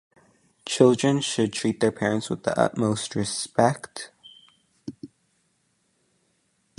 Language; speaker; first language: English; native; English